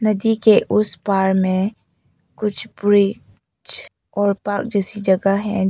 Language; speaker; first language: Hindi; non-native, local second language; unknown